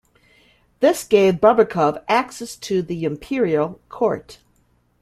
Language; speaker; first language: English; native; English